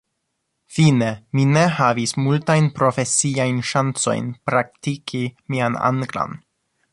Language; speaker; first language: Esperanto; non-native, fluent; English